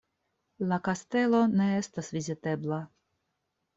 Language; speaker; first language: Esperanto; non-native, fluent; Russian